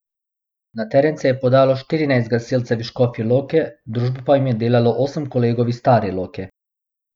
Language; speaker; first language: Slovenian; non-native, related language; Bosnian